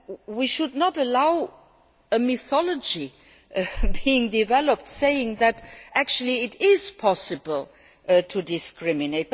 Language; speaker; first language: English; non-native, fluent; Luxembourgish